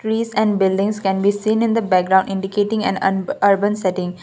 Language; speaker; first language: English; non-native, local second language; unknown